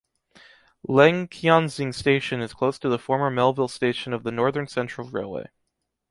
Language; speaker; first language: English; native; English